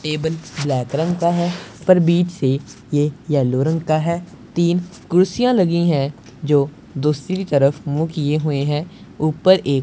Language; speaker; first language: Hindi; non-native, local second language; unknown